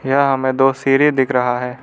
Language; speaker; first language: Hindi; non-native, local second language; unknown